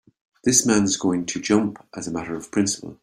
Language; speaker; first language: English; native; English